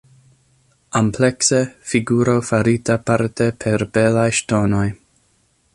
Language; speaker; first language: Esperanto; non-native, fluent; English